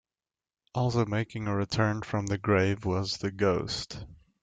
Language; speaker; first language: English; native; English